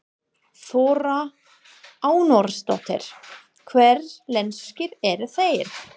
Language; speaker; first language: Icelandic; non-native, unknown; English